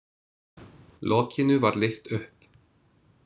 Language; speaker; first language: Icelandic; non-native, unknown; English